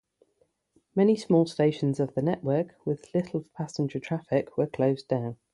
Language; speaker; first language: English; native; English